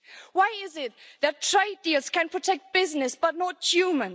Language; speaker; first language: English; non-native, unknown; German